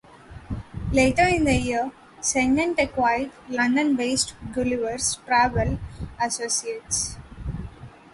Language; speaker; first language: English; native; English